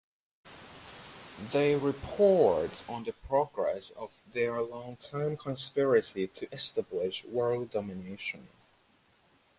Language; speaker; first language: English; native; English